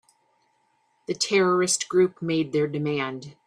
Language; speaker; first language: English; native; English